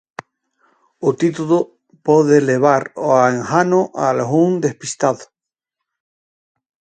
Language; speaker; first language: Galician; native; Galician